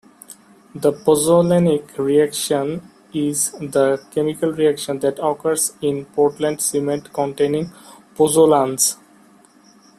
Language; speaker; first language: English; non-native, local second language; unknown